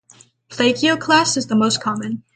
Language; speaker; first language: English; native; English